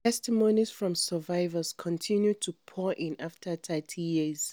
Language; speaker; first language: English; non-native, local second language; Hausa